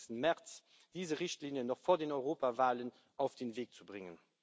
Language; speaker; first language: German; non-native, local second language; Luxembourgish